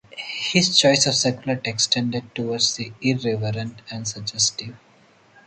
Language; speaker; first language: English; non-native, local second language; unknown